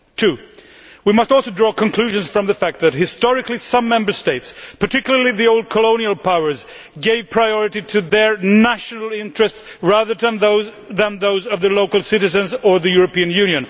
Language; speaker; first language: English; non-native, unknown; Swedish